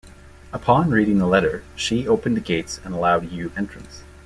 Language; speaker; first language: English; native; English